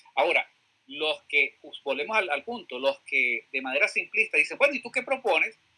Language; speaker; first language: Spanish; native; Spanish